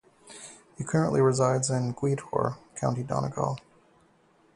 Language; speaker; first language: English; native; English